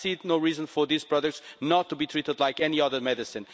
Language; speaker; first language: English; non-native, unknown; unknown